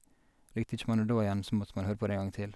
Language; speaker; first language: Norwegian; native; Norwegian